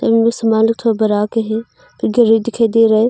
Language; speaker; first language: Hindi; non-native, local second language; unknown